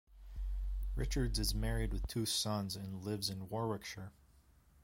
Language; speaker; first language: English; native; English